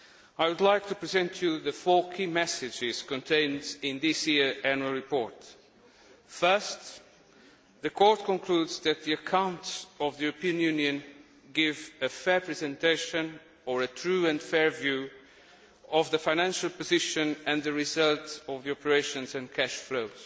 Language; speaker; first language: English; non-native, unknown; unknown